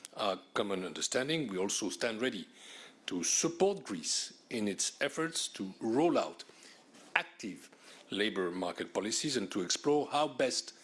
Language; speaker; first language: English; non-native, fluent; French